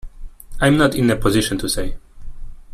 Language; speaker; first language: English; non-native, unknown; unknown